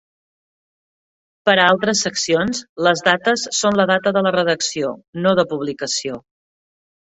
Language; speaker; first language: Catalan; native; Catalan